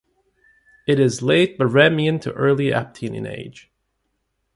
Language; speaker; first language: English; native; English